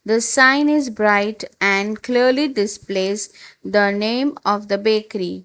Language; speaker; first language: English; non-native, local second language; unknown